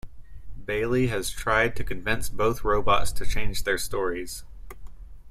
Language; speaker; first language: English; native; English